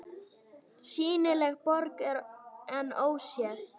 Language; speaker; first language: Icelandic; native; Icelandic